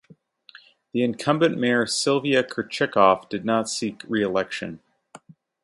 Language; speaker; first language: English; native; English